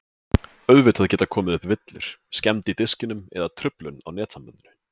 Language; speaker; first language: Icelandic; native; Icelandic